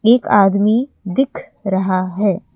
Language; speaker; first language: Hindi; non-native, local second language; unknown